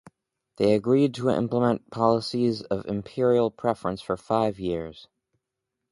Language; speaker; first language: English; native; English